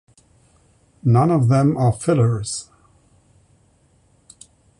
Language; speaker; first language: English; non-native, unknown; German